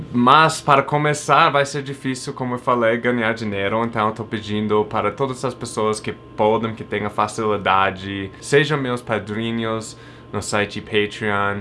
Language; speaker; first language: Portuguese; non-native, fluent; English